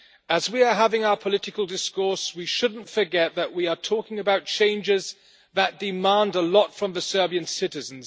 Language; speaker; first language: English; non-native, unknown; German